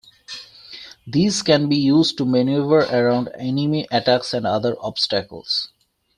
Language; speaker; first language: English; native; English